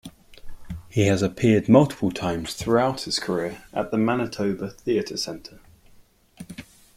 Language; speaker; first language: English; native; English